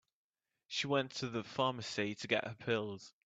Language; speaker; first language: English; native; English